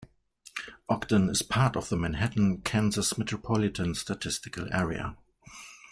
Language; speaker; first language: English; non-native, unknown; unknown